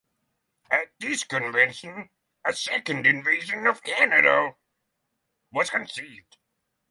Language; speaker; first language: English; non-native, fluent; Norwegian